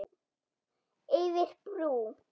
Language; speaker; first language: Icelandic; non-native, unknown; German